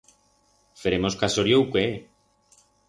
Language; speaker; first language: Aragonese; non-native, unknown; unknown